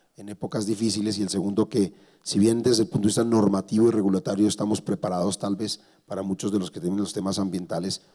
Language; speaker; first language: Spanish; native; Spanish